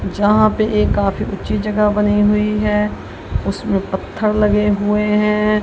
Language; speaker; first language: Hindi; non-native, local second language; Punjabi